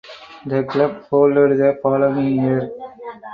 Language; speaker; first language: English; non-native, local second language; Tamil